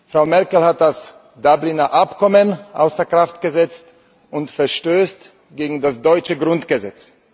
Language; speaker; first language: German; non-native, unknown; Slovak